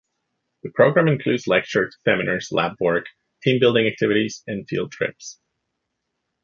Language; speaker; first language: English; native; English